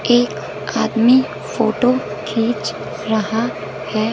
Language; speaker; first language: Hindi; non-native, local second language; Punjabi